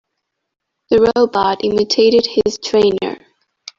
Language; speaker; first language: English; non-native, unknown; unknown